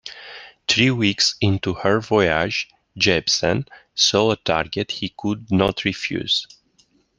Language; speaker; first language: English; non-native, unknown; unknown